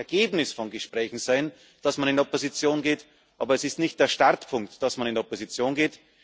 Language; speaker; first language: German; native; German